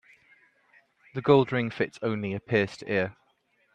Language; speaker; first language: English; native; English